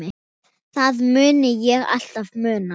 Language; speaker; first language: Icelandic; non-native, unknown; Thai